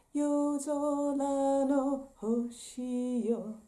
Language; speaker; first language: English; non-native, fluent; Japanese